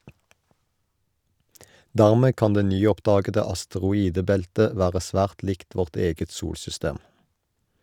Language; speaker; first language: Norwegian; native; Norwegian